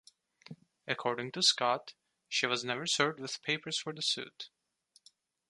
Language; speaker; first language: English; non-native, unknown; Turkish